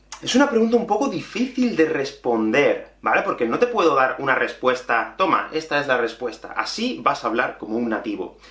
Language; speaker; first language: Spanish; native; Spanish